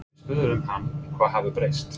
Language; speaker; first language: Icelandic; non-native, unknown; English